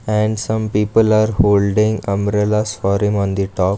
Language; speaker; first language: English; non-native, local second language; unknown